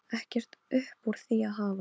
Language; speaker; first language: Icelandic; non-native, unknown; Polish